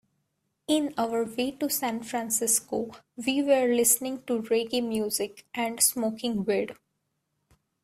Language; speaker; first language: English; non-native, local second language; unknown